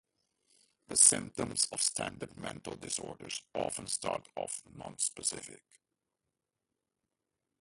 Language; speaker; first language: English; non-native, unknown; Dutch